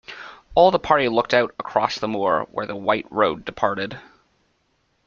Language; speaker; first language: English; native; English